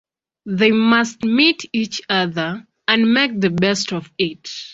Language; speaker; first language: English; non-native, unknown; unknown